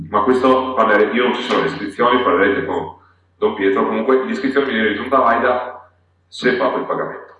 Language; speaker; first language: Italian; non-native, fluent; Polish